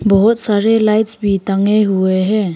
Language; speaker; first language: Hindi; non-native, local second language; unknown